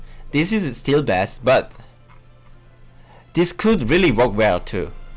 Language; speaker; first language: English; non-native, learner; Korean